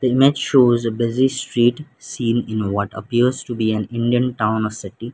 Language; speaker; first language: English; non-native, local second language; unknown